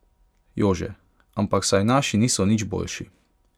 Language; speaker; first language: Slovenian; non-native, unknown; Hungarian